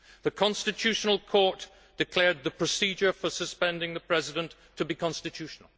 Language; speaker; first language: English; native; English